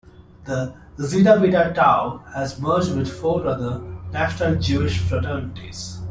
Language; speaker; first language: English; non-native, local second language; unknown